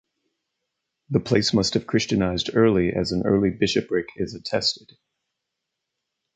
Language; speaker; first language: English; native; English